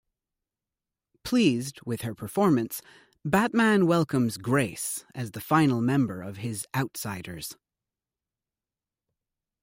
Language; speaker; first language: English; native; English